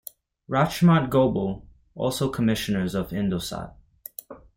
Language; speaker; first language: English; native; English